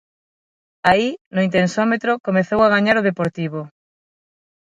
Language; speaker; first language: Galician; non-native, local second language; Spanish